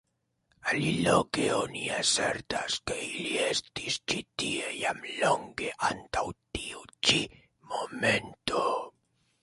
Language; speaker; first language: Esperanto; non-native, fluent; Spanish